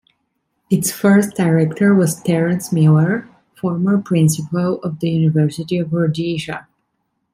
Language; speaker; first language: English; non-native, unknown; Italian